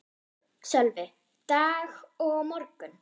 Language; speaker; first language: Icelandic; non-native, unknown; German